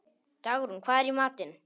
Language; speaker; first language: Icelandic; non-native, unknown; Polish